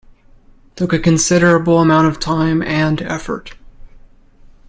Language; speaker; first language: English; native; English